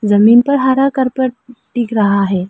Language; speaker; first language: Hindi; non-native, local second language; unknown